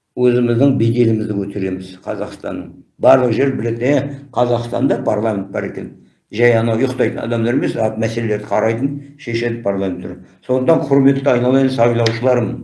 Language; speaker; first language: Kazakh; native; Kazakh